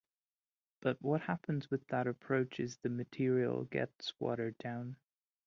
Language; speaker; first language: English; non-native, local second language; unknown